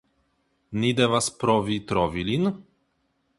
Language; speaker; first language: Esperanto; non-native, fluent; Polish